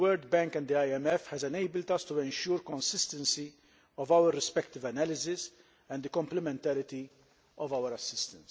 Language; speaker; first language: English; non-native, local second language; Maltese